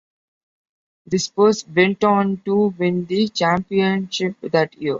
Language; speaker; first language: English; non-native, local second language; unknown